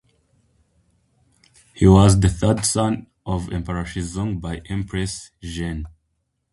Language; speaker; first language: English; non-native, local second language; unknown